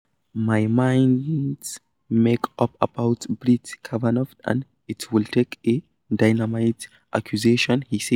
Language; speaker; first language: English; non-native, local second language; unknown